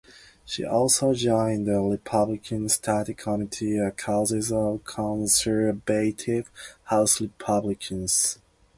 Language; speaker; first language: English; non-native, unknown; Japanese